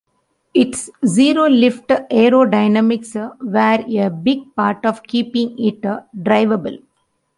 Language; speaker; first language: English; non-native, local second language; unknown